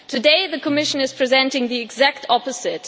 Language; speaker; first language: English; non-native, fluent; German